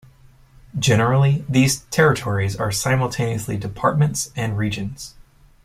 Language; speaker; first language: English; native; English